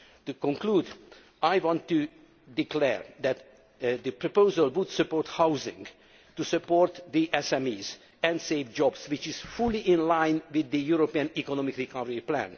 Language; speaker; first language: English; non-native, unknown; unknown